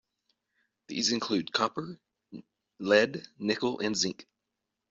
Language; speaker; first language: English; native; English